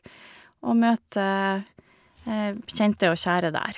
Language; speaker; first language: Norwegian; native; Norwegian